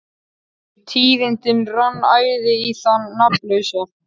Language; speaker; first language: Icelandic; native; Icelandic